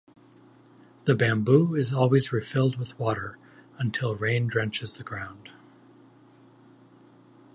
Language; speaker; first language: English; native; English